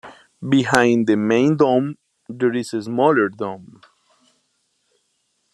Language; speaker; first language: English; non-native, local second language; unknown